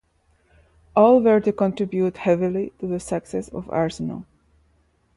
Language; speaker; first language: English; non-native, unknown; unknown